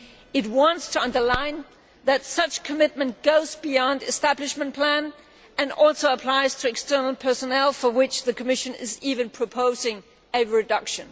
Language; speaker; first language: English; non-native, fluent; Danish